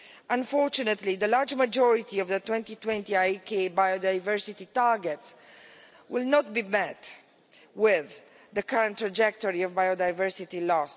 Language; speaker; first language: English; non-native, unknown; Romanian